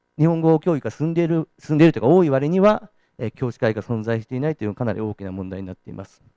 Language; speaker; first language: Japanese; native; Japanese